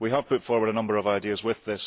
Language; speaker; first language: English; early bilingual, heritage; English